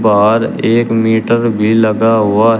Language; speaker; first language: Hindi; native; Hindi